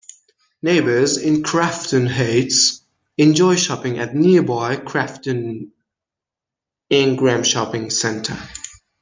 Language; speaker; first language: English; non-native, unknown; Persian